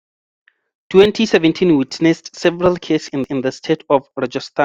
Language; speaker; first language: English; non-native, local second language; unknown